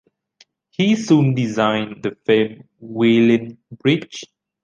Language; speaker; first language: English; native; English